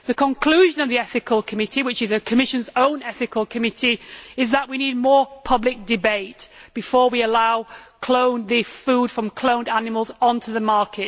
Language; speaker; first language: English; native; English